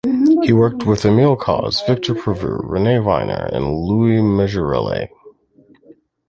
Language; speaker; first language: English; native; English